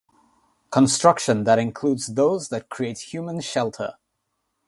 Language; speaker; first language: English; non-native, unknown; Nepali